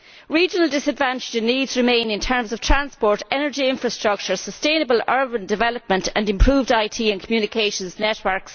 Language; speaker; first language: English; native; English